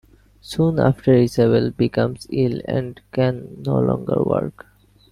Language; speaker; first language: English; non-native, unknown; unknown